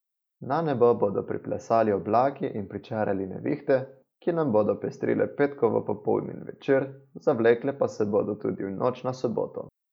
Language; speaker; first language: Slovenian; native; Slovenian